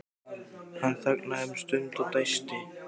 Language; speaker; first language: Icelandic; native; Icelandic